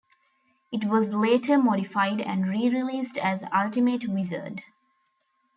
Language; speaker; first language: English; non-native, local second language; Tamil